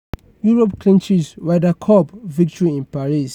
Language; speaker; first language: English; non-native, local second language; Yoruba